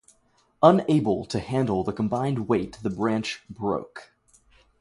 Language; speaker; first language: English; native; English